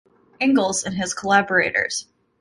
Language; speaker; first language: English; native; English